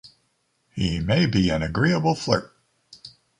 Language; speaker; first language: English; native; English